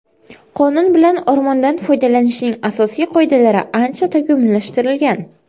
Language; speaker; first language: Uzbek; non-native, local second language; Kara-Kalpak